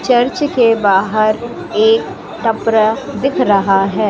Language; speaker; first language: Hindi; native; Hindi